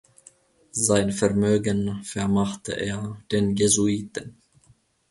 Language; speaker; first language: German; non-native, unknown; Finnish